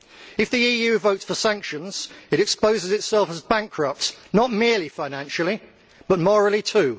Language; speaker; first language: English; native; English